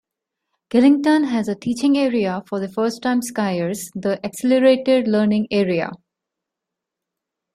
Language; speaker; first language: English; non-native, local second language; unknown